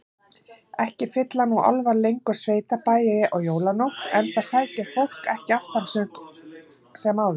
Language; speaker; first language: Icelandic; native; Icelandic